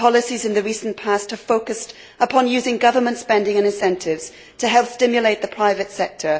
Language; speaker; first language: English; native; English